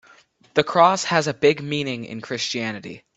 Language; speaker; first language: English; native; English